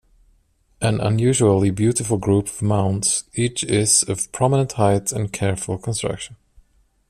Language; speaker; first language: English; non-native, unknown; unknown